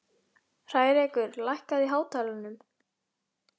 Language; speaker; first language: Icelandic; native; Icelandic